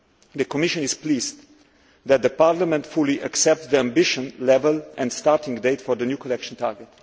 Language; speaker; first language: English; non-native, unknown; Slovenian